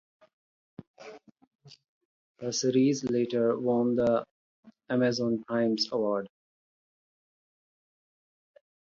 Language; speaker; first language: English; non-native, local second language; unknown